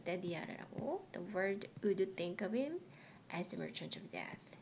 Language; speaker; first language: English; non-native, fluent; Korean